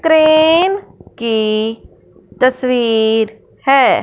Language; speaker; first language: Hindi; non-native, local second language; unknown